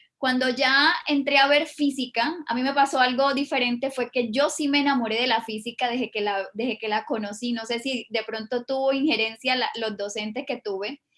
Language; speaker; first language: Spanish; native; Spanish